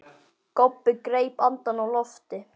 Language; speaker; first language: Icelandic; native; Icelandic